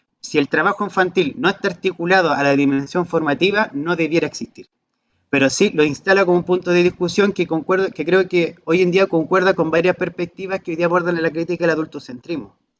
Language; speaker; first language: Spanish; native; Spanish